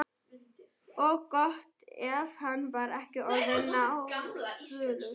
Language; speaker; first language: Icelandic; non-native, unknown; German